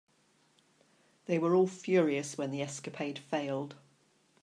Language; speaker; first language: English; native; English